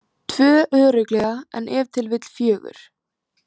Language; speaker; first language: Icelandic; native; Icelandic